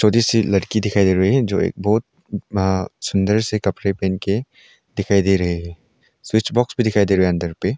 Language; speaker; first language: Hindi; non-native, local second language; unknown